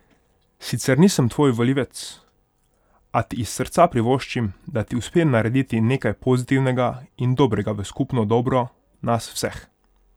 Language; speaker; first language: Slovenian; non-native, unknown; Hungarian